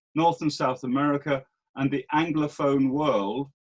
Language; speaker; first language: English; native; English